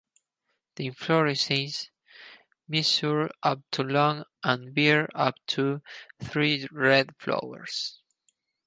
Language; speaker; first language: English; non-native, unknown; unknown